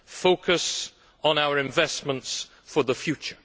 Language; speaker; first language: English; native; English